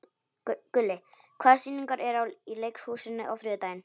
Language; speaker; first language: Icelandic; non-native, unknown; Polish